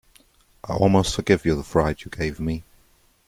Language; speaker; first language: English; non-native, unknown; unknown